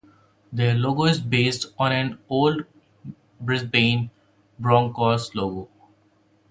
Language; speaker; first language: English; non-native, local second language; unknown